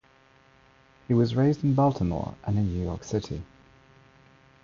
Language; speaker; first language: English; non-native, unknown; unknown